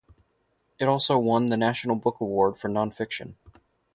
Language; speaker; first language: English; native; English